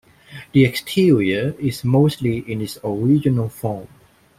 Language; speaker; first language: English; non-native, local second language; Cantonese